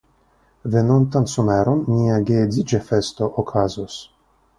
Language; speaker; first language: Esperanto; non-native, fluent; Russian